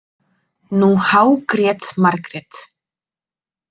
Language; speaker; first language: Icelandic; native; Icelandic